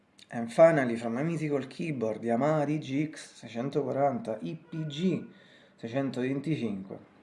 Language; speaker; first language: English; non-native, fluent; Italian